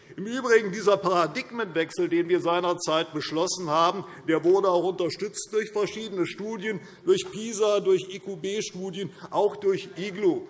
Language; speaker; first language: German; native; German